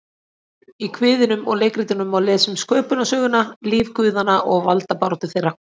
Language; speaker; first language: Icelandic; native; Icelandic